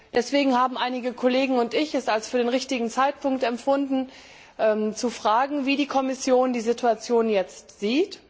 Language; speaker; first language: German; native; German